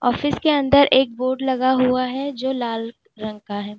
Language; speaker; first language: Hindi; native; Hindi